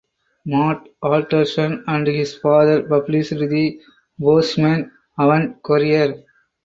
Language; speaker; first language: English; non-native, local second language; Tamil